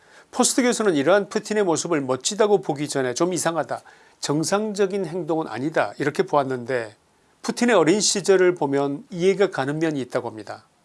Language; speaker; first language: Korean; native; Korean